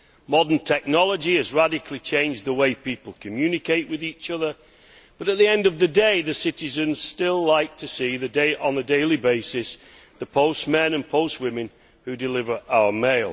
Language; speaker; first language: English; native; English